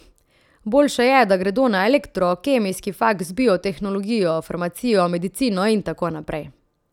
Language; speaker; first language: Slovenian; native; Slovenian